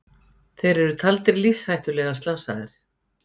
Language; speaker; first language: Icelandic; native; Icelandic